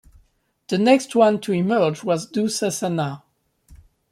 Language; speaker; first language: English; non-native, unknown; French